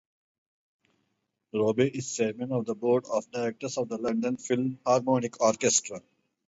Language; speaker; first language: English; non-native, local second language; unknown